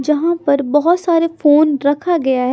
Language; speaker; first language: Hindi; non-native, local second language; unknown